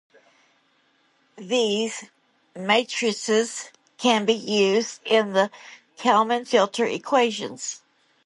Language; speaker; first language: English; native; English